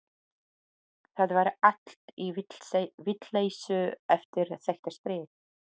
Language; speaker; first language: Icelandic; non-native, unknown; Polish